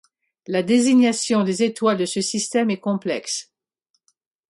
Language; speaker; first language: French; non-native, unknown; English